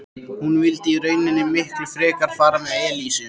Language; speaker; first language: Icelandic; native; Icelandic